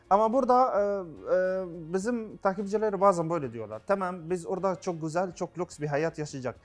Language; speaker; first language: Turkish; non-native, learner; Arabic